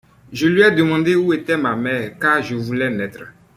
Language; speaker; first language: French; non-native, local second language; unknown